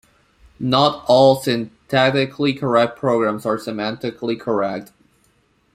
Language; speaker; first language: English; non-native, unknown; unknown